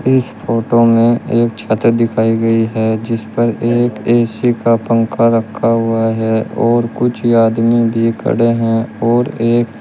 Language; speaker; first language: Hindi; native; Hindi